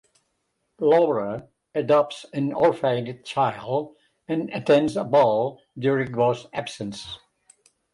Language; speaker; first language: English; non-native, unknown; Catalan